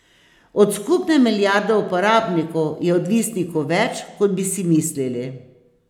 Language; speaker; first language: Slovenian; native; Slovenian